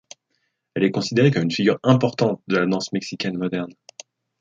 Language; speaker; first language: French; native; French